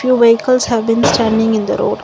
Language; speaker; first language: English; non-native, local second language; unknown